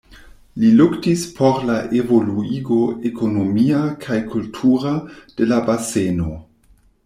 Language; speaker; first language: Esperanto; non-native, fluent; German